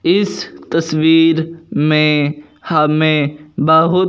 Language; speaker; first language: Hindi; non-native, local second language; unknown